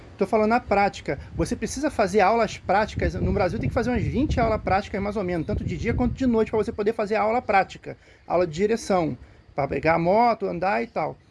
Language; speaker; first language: Portuguese; native; Portuguese